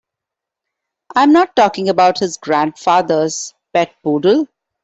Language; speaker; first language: English; non-native, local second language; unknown